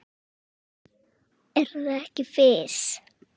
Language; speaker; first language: Icelandic; non-native, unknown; Czech